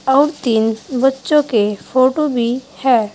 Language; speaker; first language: Hindi; native; Hindi